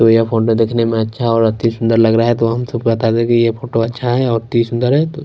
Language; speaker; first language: Hindi; non-native, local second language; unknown